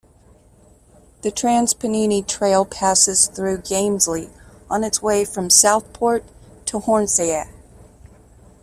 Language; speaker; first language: English; native; English